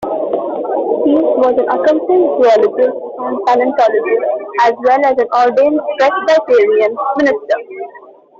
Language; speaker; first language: English; non-native, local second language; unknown